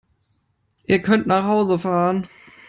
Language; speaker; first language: English; non-native, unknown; German